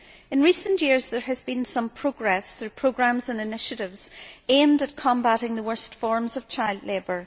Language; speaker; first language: English; native; English